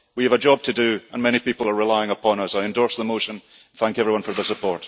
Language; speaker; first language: English; early bilingual, heritage; English